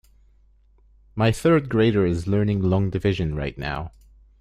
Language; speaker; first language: English; non-native, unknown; French